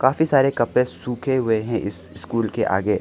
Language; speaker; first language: Hindi; non-native, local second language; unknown